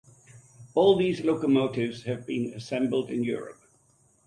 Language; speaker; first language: English; native; English